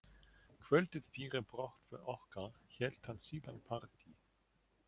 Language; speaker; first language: Icelandic; non-native, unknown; German